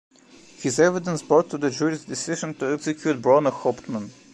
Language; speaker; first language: English; non-native, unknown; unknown